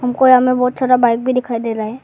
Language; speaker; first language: Hindi; non-native, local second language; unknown